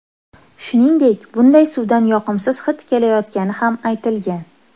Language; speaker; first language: Uzbek; native; Uzbek